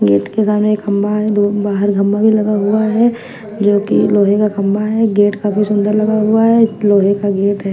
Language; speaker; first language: Hindi; non-native, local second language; Punjabi